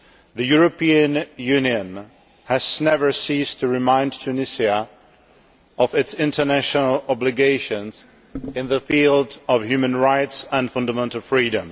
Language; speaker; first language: English; non-native, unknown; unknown